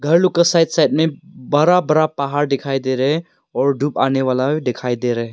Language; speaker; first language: Hindi; non-native, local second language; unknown